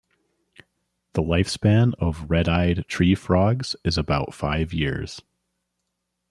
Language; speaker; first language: English; native; English